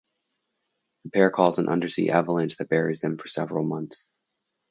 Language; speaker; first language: English; native; English